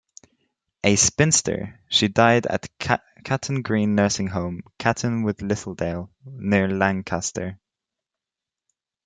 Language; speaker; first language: English; native; English